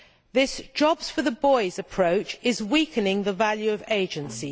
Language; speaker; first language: English; native; English